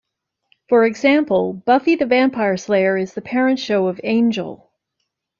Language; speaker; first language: English; native; English